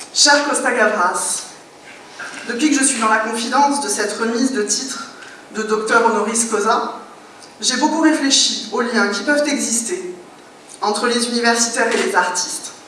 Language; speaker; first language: French; native; French